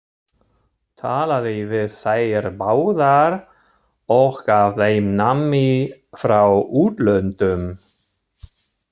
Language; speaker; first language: Icelandic; non-native, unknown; German